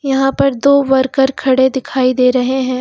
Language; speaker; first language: Hindi; native; Hindi